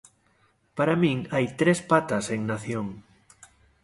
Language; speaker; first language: Galician; native; Galician